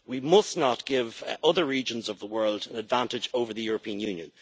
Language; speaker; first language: English; native; English